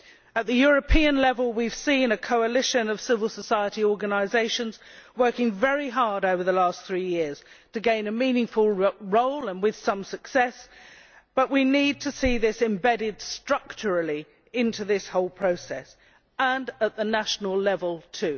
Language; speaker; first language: English; native; English